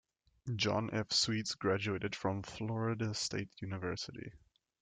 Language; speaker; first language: English; native; English